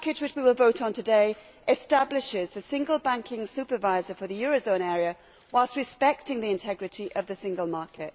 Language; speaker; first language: English; native; English